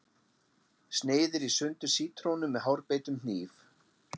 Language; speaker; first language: Icelandic; non-native, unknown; German